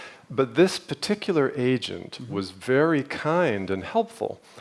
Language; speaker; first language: English; native; English